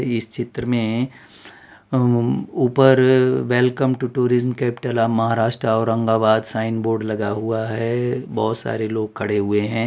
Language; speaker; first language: Hindi; non-native, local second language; Gujarati